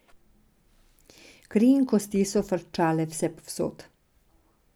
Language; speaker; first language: Slovenian; non-native, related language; Serbian